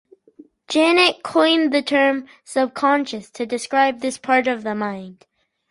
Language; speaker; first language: English; native; English